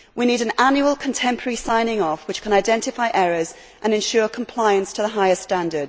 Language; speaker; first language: English; native; English